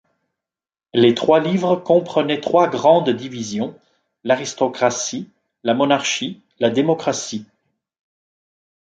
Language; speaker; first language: French; native; French